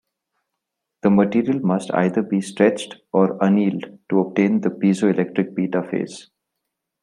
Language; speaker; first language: English; non-native, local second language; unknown